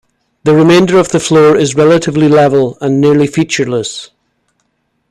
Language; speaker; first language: English; native; English